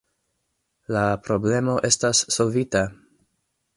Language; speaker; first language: Esperanto; non-native, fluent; English